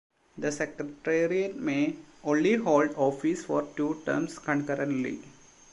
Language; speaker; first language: English; non-native, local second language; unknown